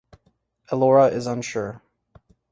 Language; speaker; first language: English; native; English